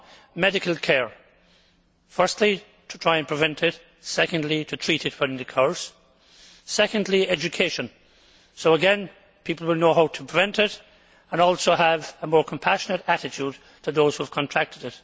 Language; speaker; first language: English; native; English